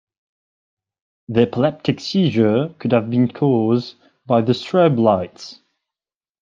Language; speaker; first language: English; native; English